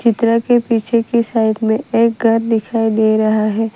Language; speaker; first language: Hindi; non-native, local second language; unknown